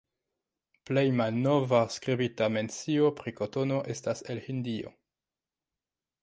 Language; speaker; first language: Esperanto; non-native, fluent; French